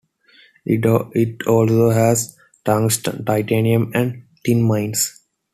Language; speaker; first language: English; non-native, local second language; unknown